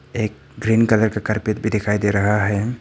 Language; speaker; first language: Hindi; non-native, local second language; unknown